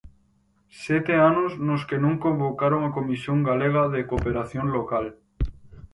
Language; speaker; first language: Galician; native; Galician